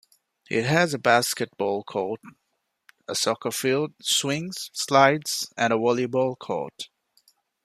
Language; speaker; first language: English; non-native, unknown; Divehi